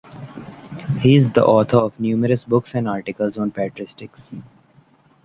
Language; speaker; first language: English; non-native, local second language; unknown